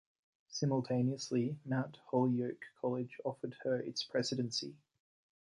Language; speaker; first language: English; native; English